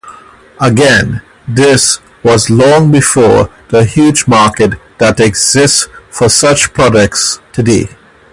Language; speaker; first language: English; native; English